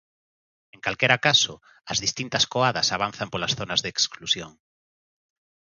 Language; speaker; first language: Galician; native; Galician